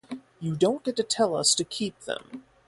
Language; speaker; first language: English; native; English